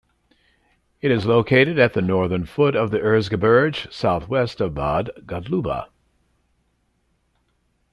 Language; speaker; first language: English; native; English